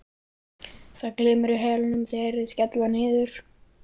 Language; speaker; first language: Icelandic; native; Icelandic